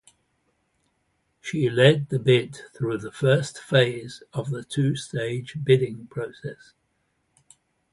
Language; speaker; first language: English; native; English